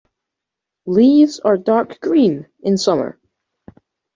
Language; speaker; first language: English; native; English